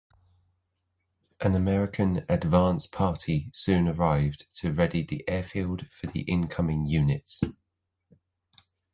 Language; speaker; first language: English; non-native, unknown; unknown